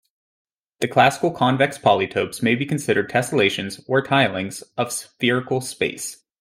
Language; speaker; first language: English; native; English